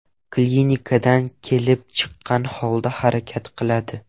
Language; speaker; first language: Uzbek; non-native, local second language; Russian